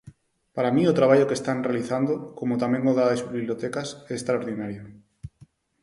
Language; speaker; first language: Galician; non-native, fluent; Spanish